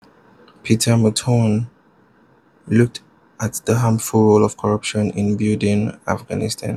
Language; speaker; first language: English; non-native, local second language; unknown